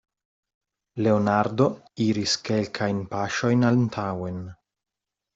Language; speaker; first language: Esperanto; non-native, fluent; Italian